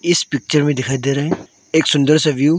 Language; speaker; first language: Hindi; non-native, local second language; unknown